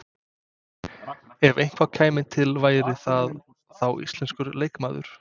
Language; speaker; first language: Icelandic; non-native, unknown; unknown